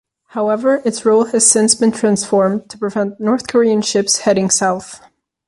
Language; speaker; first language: English; non-native, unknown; Catalan